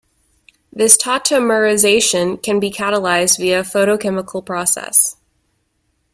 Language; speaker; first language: English; native; English